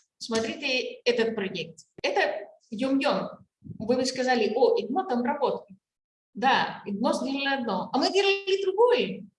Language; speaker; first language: Russian; non-native, fluent; Spanish